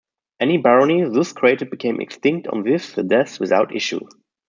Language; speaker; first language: English; non-native, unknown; German